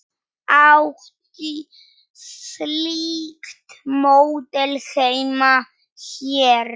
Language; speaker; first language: Icelandic; non-native, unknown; Polish